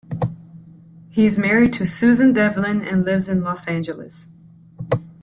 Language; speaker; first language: English; native; English